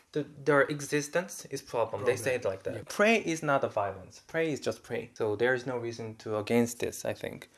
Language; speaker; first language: English; non-native, fluent; Korean